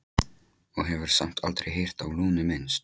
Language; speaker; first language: Icelandic; non-native, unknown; Polish